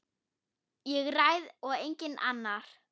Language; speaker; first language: Icelandic; non-native, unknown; German